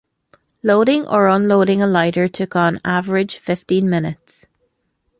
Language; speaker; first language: English; native; English